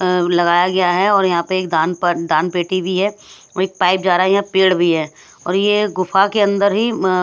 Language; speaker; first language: Hindi; non-native, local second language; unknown